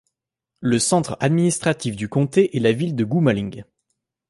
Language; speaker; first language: French; native; French